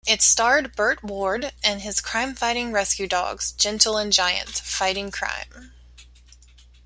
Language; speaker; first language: English; native; English